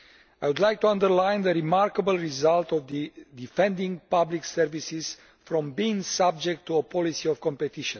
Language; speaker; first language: English; non-native, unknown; Romanian